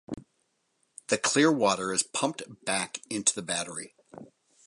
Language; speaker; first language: English; native; English